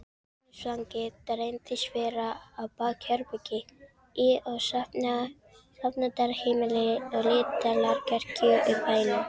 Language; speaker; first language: Icelandic; non-native, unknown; Filipino